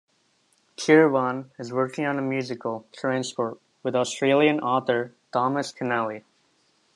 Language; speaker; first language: English; native; English